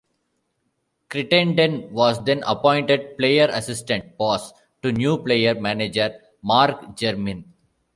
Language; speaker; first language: English; non-native, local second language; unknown